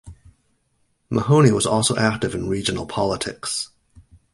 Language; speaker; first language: English; native; English